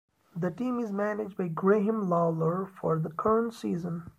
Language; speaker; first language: English; non-native, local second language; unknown